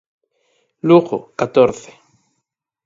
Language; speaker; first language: Galician; native; Galician